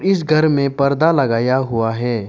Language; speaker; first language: Hindi; non-native, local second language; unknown